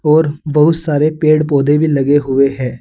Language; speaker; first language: Hindi; native; Hindi